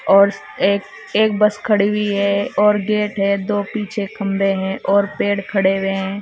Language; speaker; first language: Hindi; native; Hindi